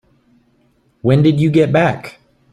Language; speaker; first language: English; native; English